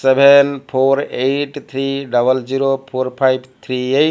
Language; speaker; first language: English; non-native, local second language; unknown